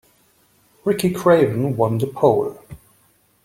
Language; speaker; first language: English; non-native, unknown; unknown